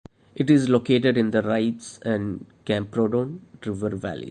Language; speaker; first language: English; non-native, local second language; Malayalam